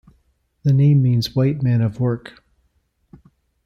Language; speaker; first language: English; native; English